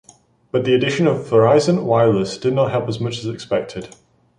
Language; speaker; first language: English; native; English